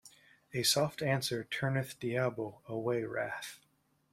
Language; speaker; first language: English; native; English